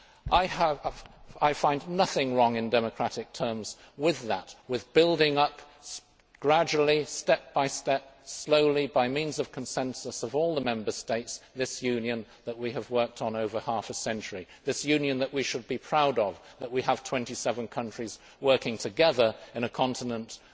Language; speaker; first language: English; native; English